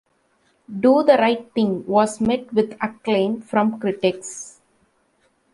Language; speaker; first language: English; non-native, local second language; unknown